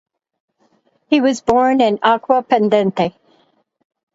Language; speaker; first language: English; native; English